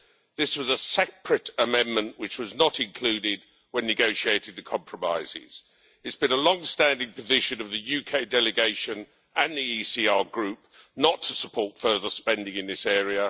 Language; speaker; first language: English; native; English